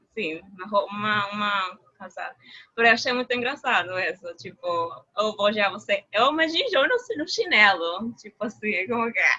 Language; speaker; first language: Portuguese; non-native, related language; Spanish